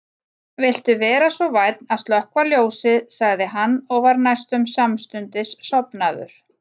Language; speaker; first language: Icelandic; native; Icelandic